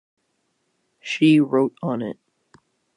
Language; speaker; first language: English; native; English